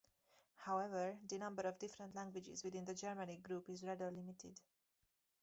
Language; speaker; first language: English; native; English